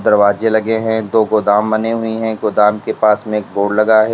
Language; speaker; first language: Hindi; native; Hindi